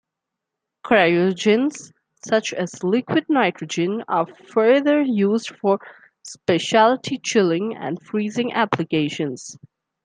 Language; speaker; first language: English; non-native, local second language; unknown